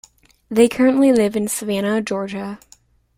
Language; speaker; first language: English; native; English